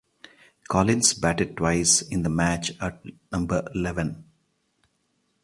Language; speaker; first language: English; non-native, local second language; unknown